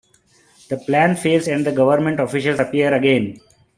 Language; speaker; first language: English; non-native, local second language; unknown